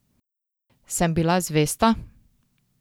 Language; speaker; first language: Slovenian; native; Slovenian